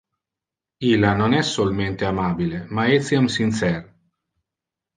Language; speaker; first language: Interlingua; non-native, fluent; Italian